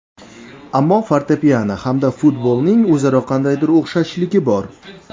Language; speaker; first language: Uzbek; native; Uzbek